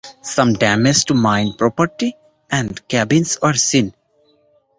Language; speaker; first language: English; non-native, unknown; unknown